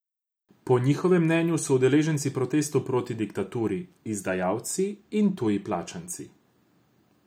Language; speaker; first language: Slovenian; non-native, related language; Croatian